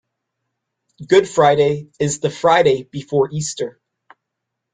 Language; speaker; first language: English; native; English